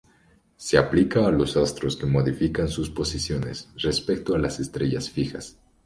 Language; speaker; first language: Spanish; native; Spanish